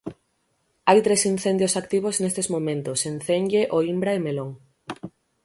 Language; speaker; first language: Galician; native; Galician